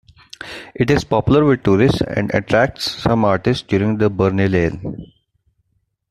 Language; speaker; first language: English; non-native, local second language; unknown